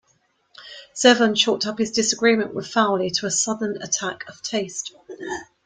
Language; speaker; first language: English; native; English